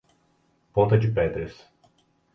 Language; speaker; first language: Portuguese; native; Portuguese